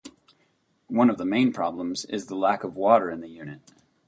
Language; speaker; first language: English; native; English